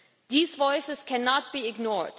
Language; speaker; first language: English; non-native, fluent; German